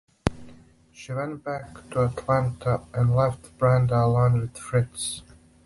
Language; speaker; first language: English; non-native, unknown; Serbian